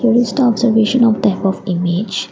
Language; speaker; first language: English; non-native, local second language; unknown